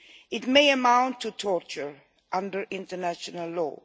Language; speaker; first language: English; non-native, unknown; Swedish